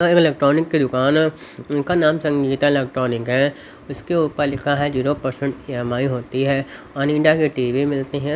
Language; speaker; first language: Hindi; native; Hindi